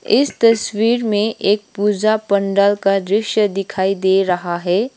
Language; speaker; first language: Hindi; non-native, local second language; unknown